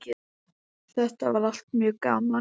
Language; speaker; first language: Icelandic; native; Icelandic